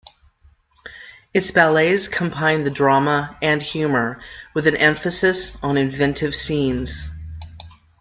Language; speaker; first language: English; native; English